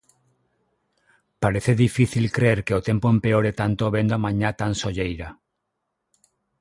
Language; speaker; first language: Galician; non-native, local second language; Spanish